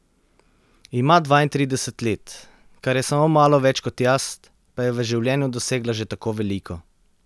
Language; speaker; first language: Slovenian; native; Slovenian